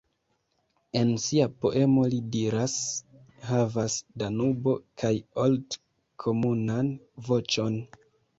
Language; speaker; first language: Esperanto; non-native, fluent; Kinyarwanda